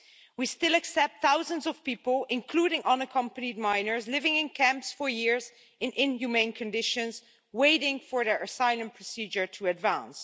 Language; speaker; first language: English; non-native, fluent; Dutch